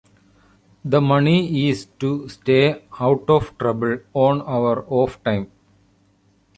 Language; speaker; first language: English; non-native, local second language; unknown